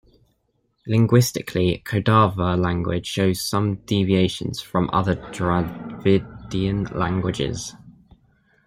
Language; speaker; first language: English; native; English